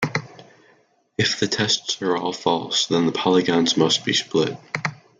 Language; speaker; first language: English; native; English